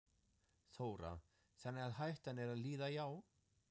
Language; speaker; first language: Icelandic; non-native, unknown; German